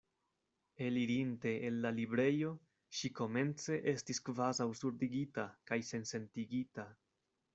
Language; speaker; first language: Esperanto; non-native, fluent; Spanish